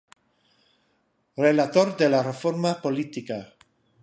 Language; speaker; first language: Spanish; non-native, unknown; English